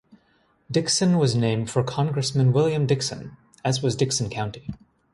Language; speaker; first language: English; native; English